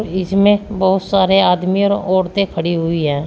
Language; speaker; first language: Hindi; native; Hindi